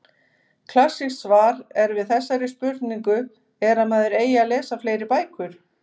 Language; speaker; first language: Icelandic; native; Icelandic